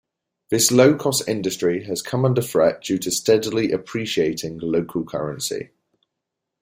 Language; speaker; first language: English; native; English